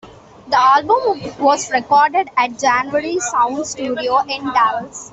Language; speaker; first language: English; non-native, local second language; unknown